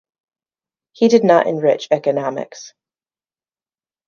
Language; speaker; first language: English; native; English